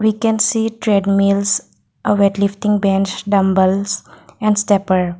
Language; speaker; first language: English; non-native, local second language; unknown